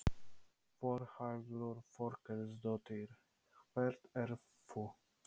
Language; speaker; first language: Icelandic; non-native, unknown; Polish